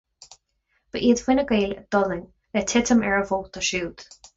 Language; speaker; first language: Irish; non-native, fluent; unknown